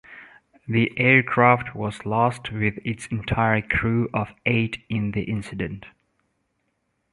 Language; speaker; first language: English; non-native, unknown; Russian